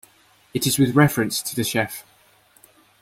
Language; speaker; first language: English; native; English